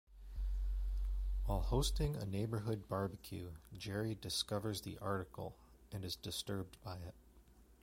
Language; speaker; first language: English; native; English